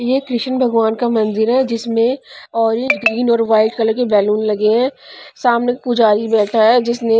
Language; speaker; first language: Hindi; non-native, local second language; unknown